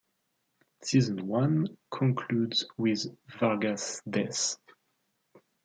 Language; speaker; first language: English; non-native, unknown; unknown